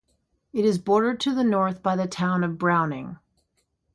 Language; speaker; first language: English; native; English